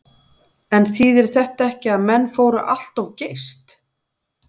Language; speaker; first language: Icelandic; native; Icelandic